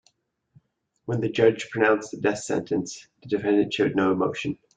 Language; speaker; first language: English; native; English